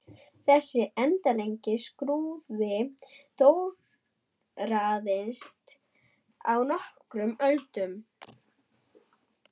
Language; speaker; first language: Icelandic; non-native, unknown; German